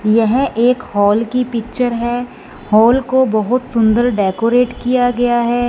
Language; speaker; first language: Hindi; non-native, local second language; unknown